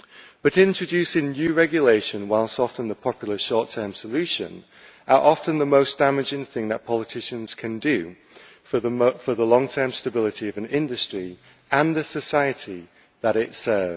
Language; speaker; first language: English; native; English